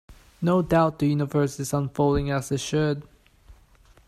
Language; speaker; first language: English; non-native, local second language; Cantonese